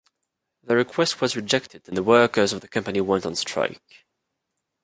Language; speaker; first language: English; non-native, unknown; French